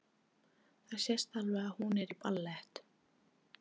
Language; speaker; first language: Icelandic; non-native, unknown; Polish